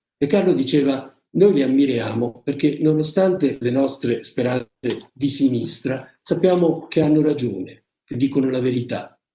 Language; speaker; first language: Italian; native; Italian